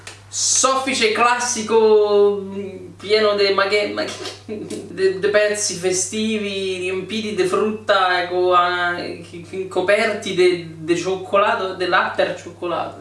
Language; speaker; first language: Italian; native; Italian